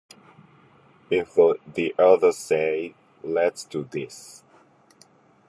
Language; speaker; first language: English; non-native, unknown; Japanese